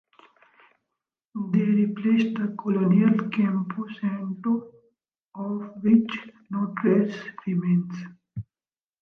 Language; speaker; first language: English; native; English